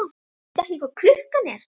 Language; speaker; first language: Icelandic; native; Icelandic